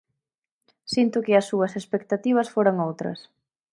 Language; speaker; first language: Galician; native; Galician